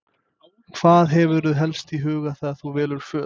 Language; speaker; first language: Icelandic; non-native, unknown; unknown